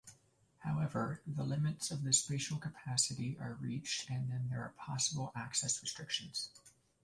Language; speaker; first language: English; native; English